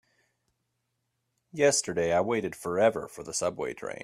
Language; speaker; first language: English; native; English